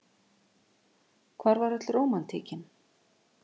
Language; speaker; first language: Icelandic; native; Icelandic